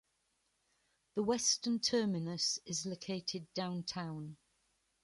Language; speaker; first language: English; native; English